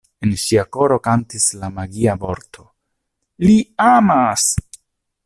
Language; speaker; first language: Esperanto; non-native, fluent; Italian